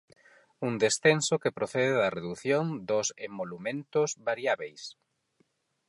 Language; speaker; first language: Galician; non-native, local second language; Spanish